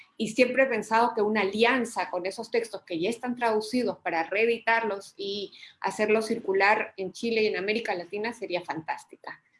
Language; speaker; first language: Spanish; native; Spanish